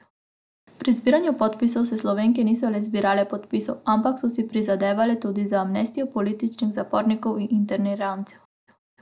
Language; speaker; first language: Slovenian; non-native, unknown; Macedonian